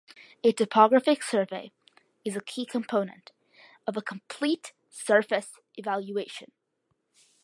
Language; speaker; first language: English; early bilingual, other home language; Malayalam